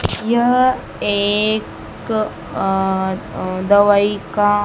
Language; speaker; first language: Hindi; native; Hindi